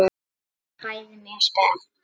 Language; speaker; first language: Icelandic; non-native, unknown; Lithuanian